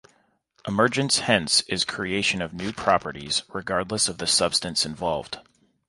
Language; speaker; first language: English; native; English